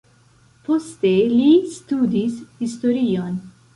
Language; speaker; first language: Esperanto; non-native, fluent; Central Kurdish